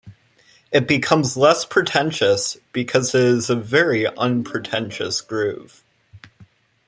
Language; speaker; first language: English; native; English